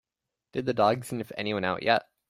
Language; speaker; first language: English; native; English